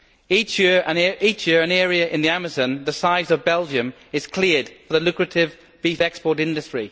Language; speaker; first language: English; native; English